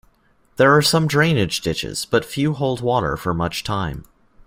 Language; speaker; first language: English; native; English